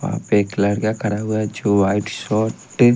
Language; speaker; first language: Hindi; native; Hindi